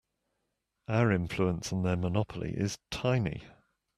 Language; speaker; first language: English; native; English